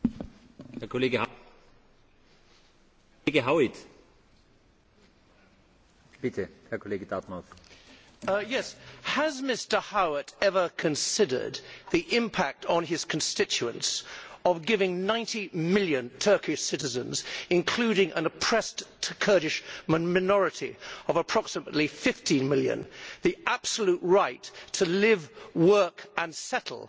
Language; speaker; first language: English; native; English